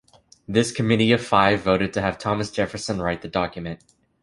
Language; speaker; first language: English; native; English